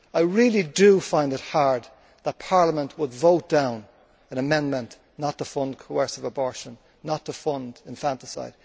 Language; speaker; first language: English; native; English